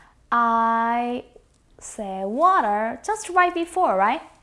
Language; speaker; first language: English; non-native, fluent; Korean